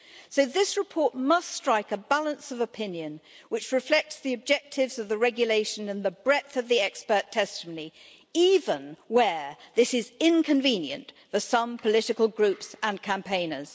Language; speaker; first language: English; native; English